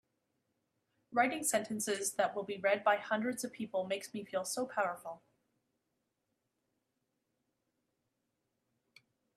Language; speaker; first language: English; native; English